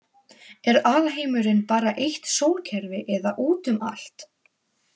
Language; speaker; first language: Icelandic; non-native, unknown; Polish